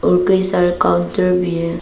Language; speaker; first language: Hindi; non-native, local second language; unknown